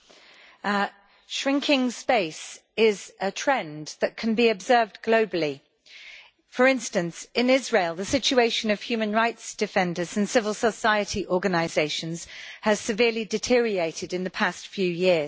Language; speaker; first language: English; native; English